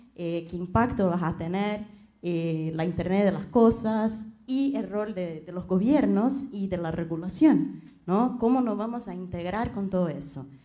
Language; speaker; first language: Spanish; non-native, related language; Portuguese